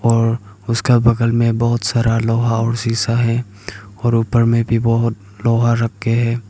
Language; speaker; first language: Hindi; non-native, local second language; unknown